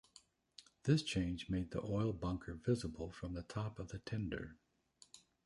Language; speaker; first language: English; native; English